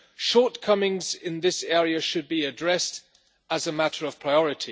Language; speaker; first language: English; non-native, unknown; German